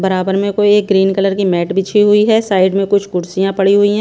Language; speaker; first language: Hindi; non-native, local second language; Punjabi